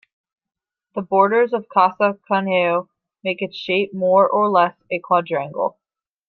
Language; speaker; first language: English; native; English